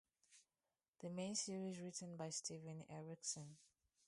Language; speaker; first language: English; non-native, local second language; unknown